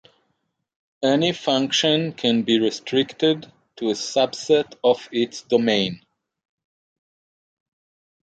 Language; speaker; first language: English; non-native, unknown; Hebrew